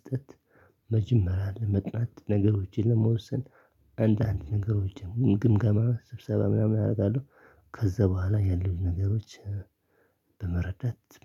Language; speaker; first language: Amharic; non-native, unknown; Tigrinya